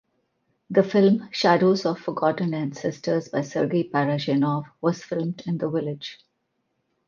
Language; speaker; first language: English; non-native, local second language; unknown